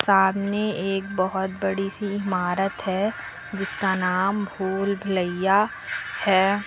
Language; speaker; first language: Hindi; native; Hindi